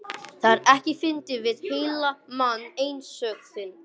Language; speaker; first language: Icelandic; non-native, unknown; English